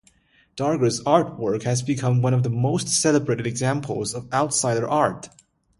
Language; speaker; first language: English; non-native, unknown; Chinese